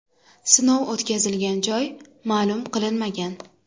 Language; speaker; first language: Uzbek; native; Uzbek